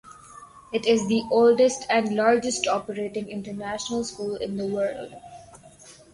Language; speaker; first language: English; non-native, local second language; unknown